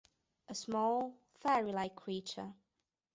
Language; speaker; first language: English; non-native, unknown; Hungarian